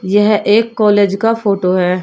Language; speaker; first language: Hindi; native; Hindi